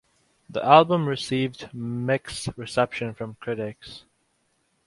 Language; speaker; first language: English; non-native, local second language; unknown